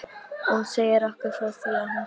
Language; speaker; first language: Icelandic; non-native, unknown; Polish